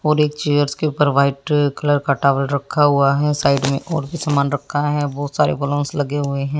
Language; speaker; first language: Hindi; native; Hindi